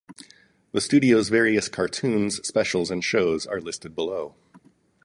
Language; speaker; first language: English; native; English